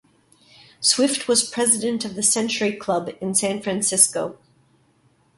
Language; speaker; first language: English; native; English